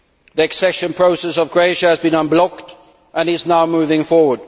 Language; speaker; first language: English; non-native, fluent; Swedish